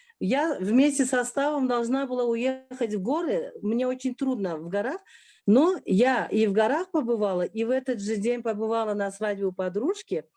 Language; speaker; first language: Russian; non-native, local second language; Uzbek